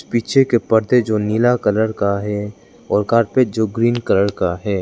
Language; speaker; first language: Hindi; non-native, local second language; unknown